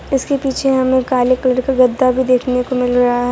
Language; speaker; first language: Hindi; non-native, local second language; Gujarati